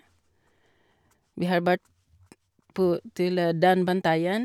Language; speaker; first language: Norwegian; non-native, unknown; Cebuano